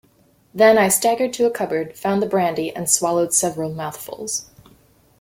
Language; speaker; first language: English; native; English